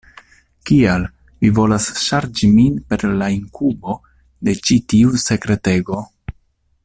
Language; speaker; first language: Esperanto; non-native, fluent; Italian